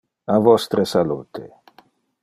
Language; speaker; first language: Interlingua; non-native, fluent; Dutch